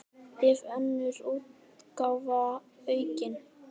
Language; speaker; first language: Icelandic; native; Icelandic